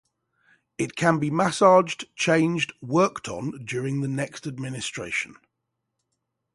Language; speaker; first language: English; native; English